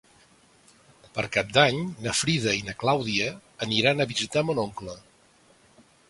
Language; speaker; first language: Catalan; native; Catalan